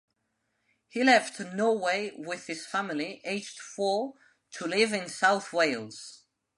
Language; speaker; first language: English; non-native, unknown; Spanish